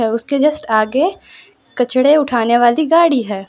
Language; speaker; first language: Hindi; non-native, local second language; Gujarati